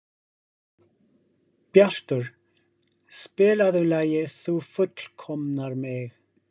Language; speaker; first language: Icelandic; non-native, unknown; English